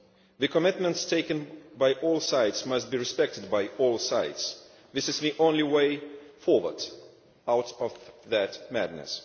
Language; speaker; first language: English; non-native, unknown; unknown